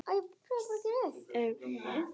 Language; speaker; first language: Icelandic; native; Icelandic